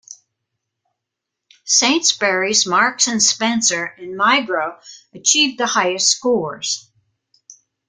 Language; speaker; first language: English; native; English